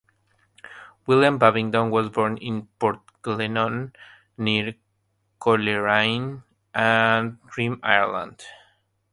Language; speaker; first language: English; non-native, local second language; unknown